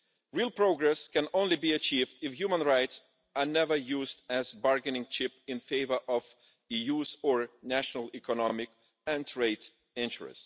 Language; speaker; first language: English; non-native, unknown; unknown